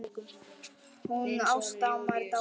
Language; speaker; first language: Icelandic; native; Icelandic